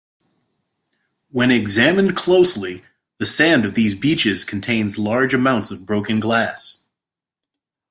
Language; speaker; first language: English; native; English